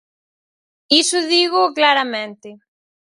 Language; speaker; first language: Galician; native; Galician